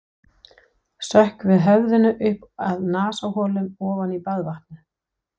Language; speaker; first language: Icelandic; non-native, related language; Danish